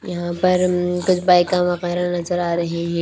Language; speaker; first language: Hindi; native; Hindi